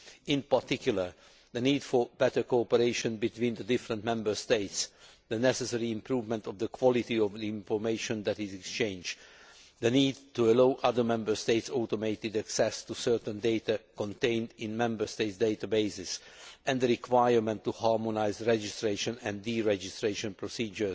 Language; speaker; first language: English; non-native, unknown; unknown